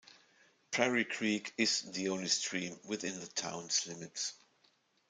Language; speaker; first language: English; non-native, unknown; German